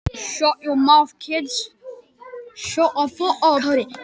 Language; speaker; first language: Icelandic; non-native, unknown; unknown